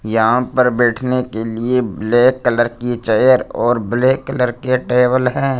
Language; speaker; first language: Hindi; non-native, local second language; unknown